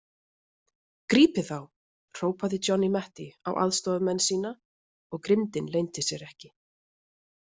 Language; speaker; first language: Icelandic; native; Icelandic